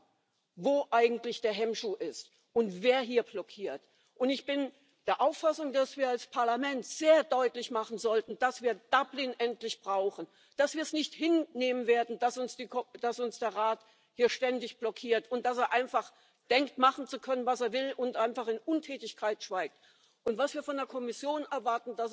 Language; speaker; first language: English; native; English